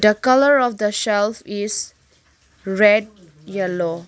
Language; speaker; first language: English; non-native, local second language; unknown